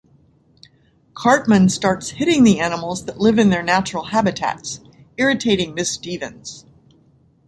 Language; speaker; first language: English; native; English